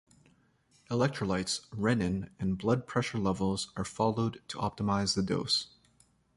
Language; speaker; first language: English; native; English